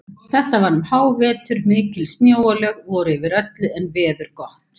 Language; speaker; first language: Icelandic; native; Icelandic